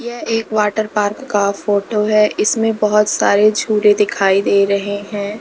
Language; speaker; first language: Hindi; native; Hindi